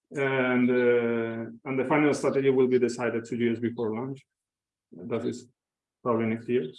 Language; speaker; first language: English; non-native, fluent; Spanish